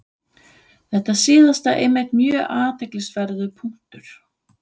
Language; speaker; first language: Icelandic; non-native, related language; Danish